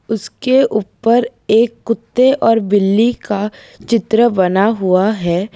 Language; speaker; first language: Hindi; non-native, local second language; Gujarati